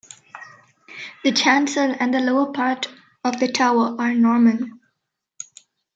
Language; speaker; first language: English; non-native, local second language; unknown